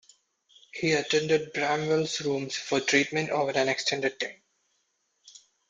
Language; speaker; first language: English; non-native, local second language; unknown